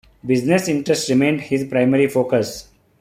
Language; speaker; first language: English; non-native, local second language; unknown